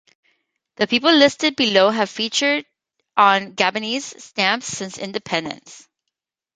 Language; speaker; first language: English; native; English